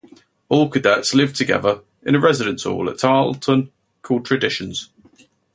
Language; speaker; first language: English; native; English